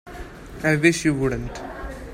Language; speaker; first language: English; non-native, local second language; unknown